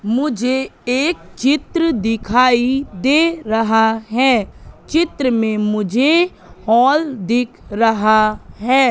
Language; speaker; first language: Hindi; native; Hindi